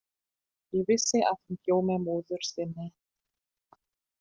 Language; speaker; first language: Icelandic; non-native, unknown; German